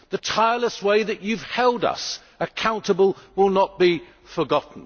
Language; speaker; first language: English; native; English